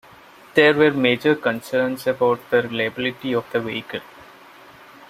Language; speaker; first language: English; non-native, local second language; Malayalam